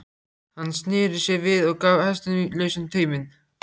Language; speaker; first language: Icelandic; native; Icelandic